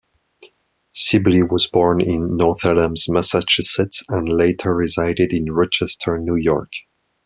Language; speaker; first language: English; non-native, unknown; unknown